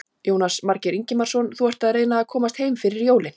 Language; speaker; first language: Icelandic; native; Icelandic